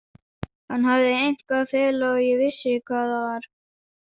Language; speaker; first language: Icelandic; non-native, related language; Danish